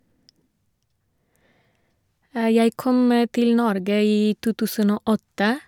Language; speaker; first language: Norwegian; non-native, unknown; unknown